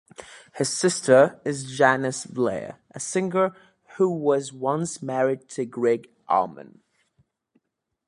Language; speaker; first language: English; native; English